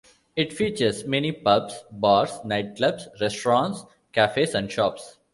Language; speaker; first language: English; non-native, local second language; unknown